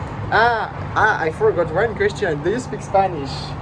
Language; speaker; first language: English; non-native, learner; Spanish